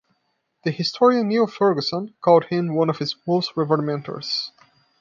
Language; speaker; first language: English; non-native, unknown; Portuguese